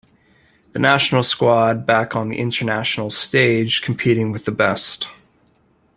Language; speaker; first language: English; native; English